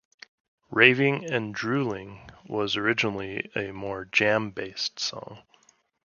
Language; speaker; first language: English; native; English